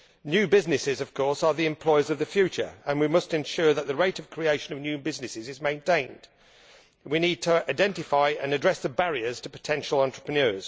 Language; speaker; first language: English; native; English